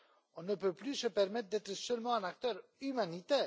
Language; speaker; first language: French; non-native, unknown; Romanian